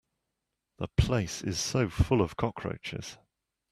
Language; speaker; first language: English; native; English